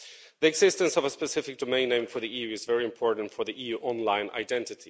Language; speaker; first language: English; non-native, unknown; Swedish